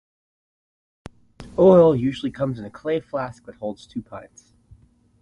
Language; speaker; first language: English; native; English